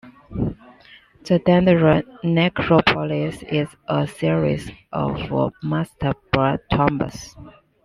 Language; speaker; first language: English; non-native, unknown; Chinese